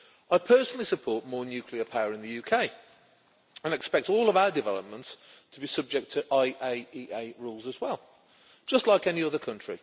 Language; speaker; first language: English; native; English